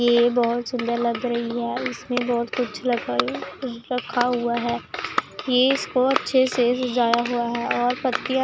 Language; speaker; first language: Hindi; non-native, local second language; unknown